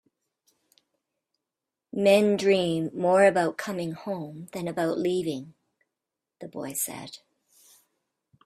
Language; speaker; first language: English; native; English